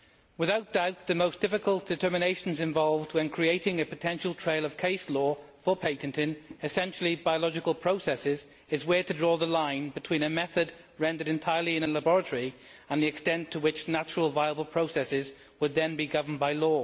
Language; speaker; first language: English; native; English